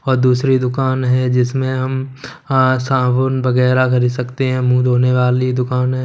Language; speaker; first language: Hindi; non-native, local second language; Punjabi